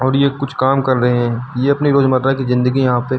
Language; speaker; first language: Hindi; native; Hindi